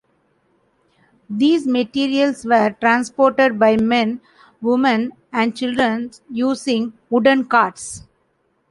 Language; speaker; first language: English; non-native, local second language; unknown